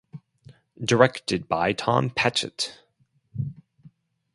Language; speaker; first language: English; non-native, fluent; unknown